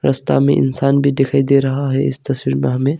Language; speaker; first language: Hindi; early bilingual, other home language; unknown